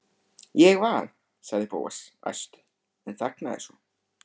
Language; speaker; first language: Icelandic; native; Icelandic